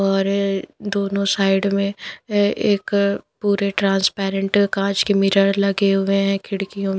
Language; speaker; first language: Hindi; non-native, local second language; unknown